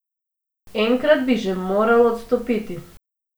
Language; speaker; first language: Slovenian; non-native, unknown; Macedonian